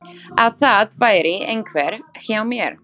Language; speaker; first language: Icelandic; non-native, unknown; Slovak